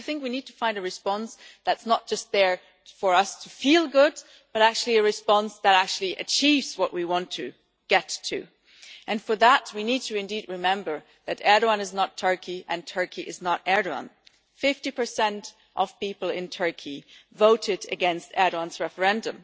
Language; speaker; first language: English; non-native, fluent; German